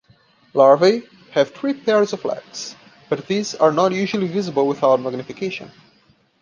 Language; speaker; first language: English; non-native, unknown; Portuguese